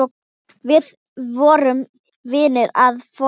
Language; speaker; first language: Icelandic; non-native, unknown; Thai